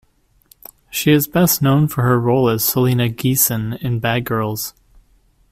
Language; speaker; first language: English; native; English